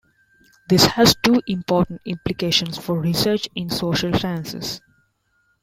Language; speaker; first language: English; non-native, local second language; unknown